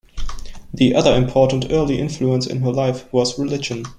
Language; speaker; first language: English; non-native, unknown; German